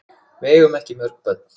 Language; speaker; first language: Icelandic; native; Icelandic